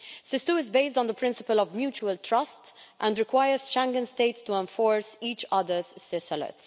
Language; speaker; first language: English; non-native, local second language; Maltese